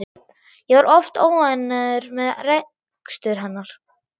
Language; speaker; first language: Icelandic; non-native, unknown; German